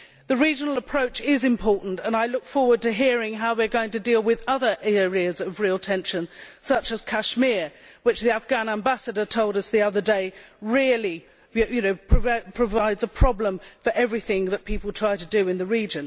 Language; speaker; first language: English; native; English